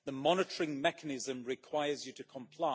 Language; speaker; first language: English; native; English